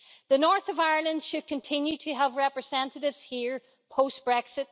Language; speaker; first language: English; native; English